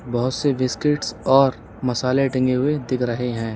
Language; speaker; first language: Hindi; native; Hindi